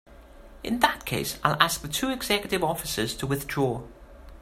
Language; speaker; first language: English; native; English